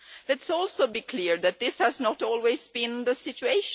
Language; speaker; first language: English; non-native, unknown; Swedish